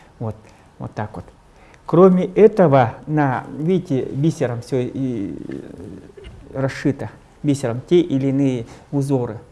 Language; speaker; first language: Russian; non-native, local second language; Evenki